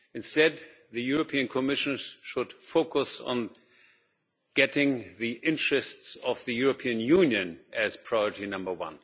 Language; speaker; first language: English; non-native, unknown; German